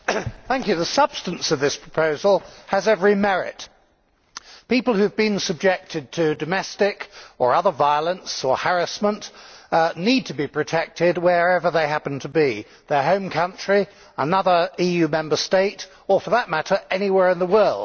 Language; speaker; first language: English; native; English